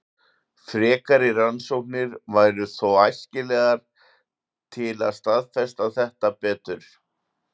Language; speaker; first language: Icelandic; native; Icelandic